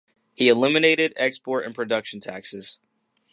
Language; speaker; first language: English; native; English